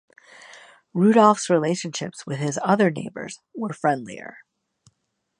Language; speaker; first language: English; native; English